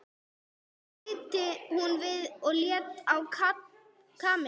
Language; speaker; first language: Icelandic; non-native, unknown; English